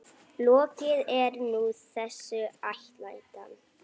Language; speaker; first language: Icelandic; native; Icelandic